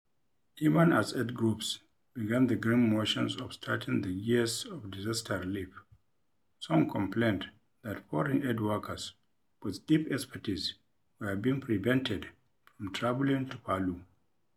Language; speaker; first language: English; non-native, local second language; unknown